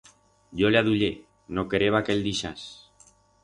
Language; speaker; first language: Aragonese; non-native, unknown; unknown